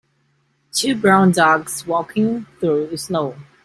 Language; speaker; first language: English; native; English